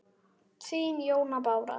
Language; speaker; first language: Icelandic; non-native, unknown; German